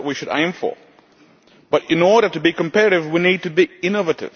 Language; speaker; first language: English; non-native, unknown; Lithuanian